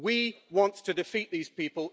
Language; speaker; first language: English; native; English